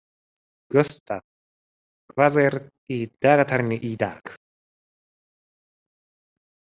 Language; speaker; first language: Icelandic; non-native, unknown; Japanese